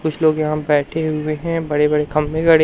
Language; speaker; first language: Hindi; native; Hindi